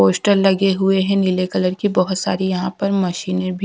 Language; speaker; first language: Hindi; non-native, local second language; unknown